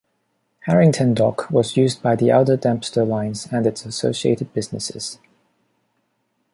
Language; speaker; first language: English; non-native, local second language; Cantonese